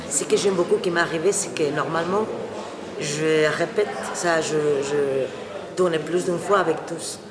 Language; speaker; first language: French; non-native, fluent; Spanish